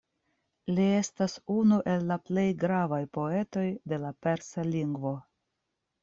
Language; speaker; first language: Esperanto; non-native, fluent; Russian